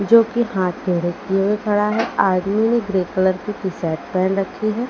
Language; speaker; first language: Hindi; native; Hindi